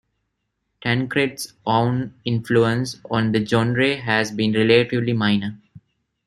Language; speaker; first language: English; non-native, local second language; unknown